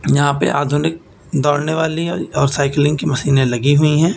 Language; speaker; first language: Hindi; native; Hindi